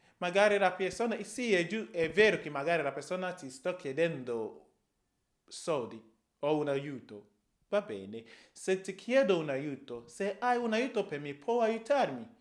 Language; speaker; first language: Italian; non-native, fluent; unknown